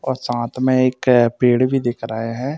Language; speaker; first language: Hindi; native; Hindi